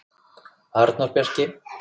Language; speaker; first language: Icelandic; native; Icelandic